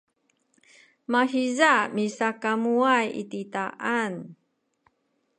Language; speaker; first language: Sakizaya; non-native, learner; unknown